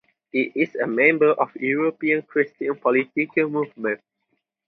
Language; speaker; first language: English; non-native, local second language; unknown